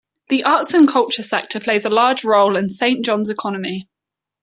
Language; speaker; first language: English; native; English